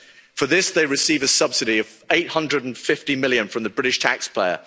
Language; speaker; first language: English; native; English